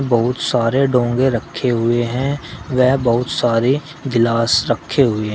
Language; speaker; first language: Hindi; native; Hindi